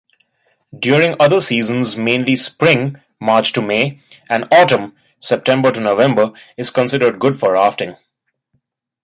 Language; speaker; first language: English; non-native, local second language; Bangla